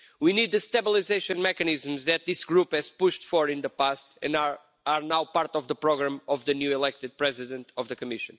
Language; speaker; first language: English; non-native, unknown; Portuguese